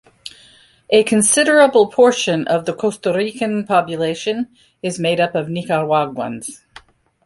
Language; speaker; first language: English; native; English